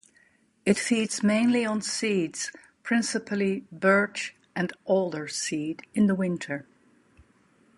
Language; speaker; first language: English; native; English